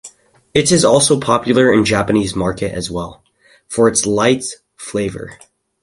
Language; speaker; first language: English; native; English